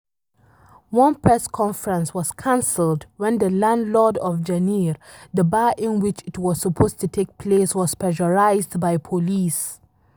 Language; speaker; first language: English; non-native, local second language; Hausa